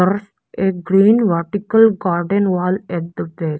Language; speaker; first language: English; non-native, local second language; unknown